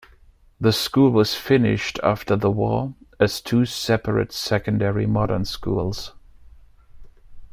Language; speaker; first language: English; non-native, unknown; German